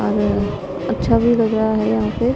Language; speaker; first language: Hindi; non-native, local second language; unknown